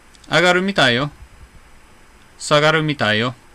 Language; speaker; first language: Japanese; non-native, fluent; English